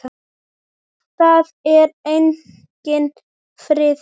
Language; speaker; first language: Icelandic; native; Icelandic